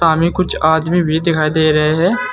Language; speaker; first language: Hindi; native; Hindi